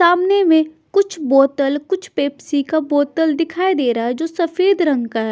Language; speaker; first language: Hindi; non-native, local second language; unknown